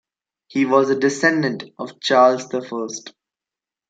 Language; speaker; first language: English; non-native, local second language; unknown